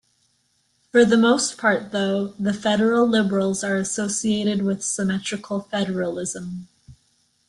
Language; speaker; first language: English; native; English